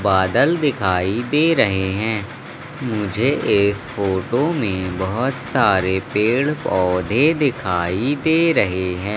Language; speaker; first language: Hindi; native; Hindi